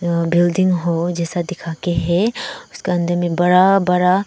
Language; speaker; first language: Hindi; non-native, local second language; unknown